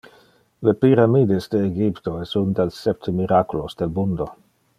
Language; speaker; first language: Interlingua; non-native, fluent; Dutch